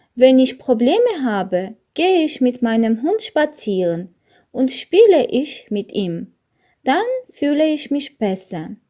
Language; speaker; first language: German; non-native, learner; Armenian